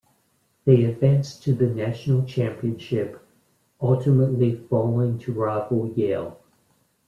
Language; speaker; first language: English; native; English